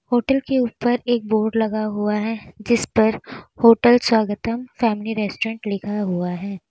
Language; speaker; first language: Hindi; native; Hindi